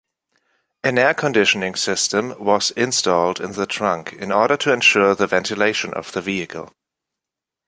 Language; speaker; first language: English; non-native, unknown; German